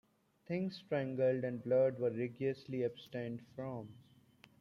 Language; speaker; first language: English; non-native, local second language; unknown